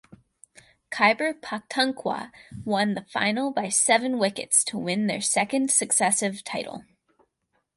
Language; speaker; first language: English; native; English